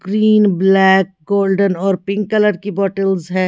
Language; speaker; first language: Hindi; native; Hindi